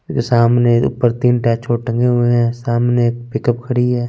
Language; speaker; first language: Hindi; non-native, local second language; Punjabi